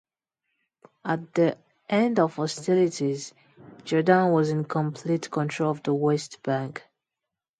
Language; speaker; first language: English; non-native, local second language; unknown